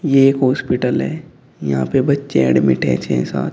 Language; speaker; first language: Hindi; native; Hindi